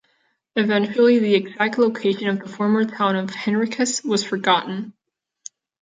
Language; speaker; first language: English; non-native, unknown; Catalan